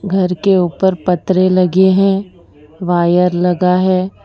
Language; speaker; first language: Hindi; non-native, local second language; Gujarati